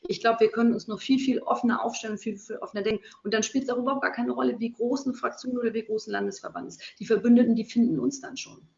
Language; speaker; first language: German; native; German